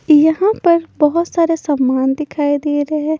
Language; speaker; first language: Hindi; non-native, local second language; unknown